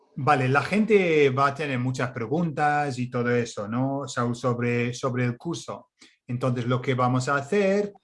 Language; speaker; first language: Spanish; non-native, fluent; English